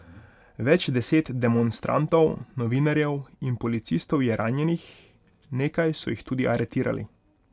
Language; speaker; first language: Slovenian; non-native, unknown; Hungarian